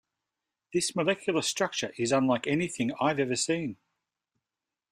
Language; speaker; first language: English; native; English